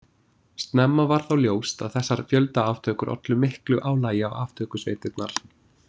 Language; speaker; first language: Icelandic; non-native, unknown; English